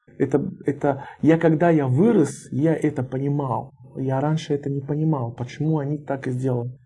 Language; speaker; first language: Russian; non-native, learner; Arabic